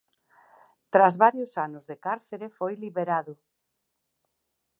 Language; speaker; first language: Galician; native; Galician